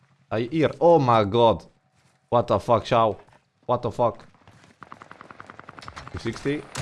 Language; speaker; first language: English; non-native, learner; French